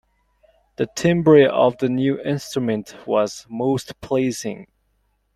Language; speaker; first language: English; non-native, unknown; Mongolian